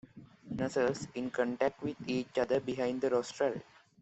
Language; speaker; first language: English; non-native, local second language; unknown